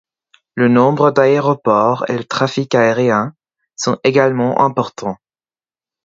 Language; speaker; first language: French; non-native, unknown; English